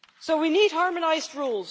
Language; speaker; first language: English; non-native, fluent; Dutch